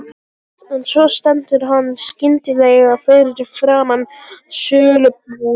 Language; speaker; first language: Icelandic; non-native, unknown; Polish